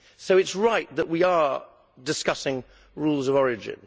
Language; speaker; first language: English; native; English